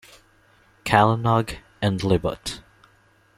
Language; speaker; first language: English; non-native, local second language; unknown